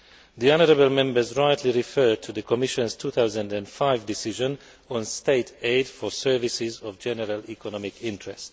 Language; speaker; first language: English; non-native, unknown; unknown